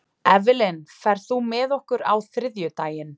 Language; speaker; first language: Icelandic; native; Icelandic